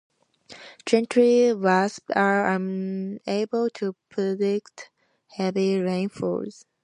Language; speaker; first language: English; native; English